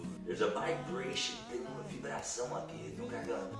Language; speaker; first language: Portuguese; non-native, fluent; English